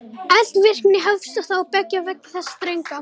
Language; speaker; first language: Icelandic; non-native, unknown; Romanian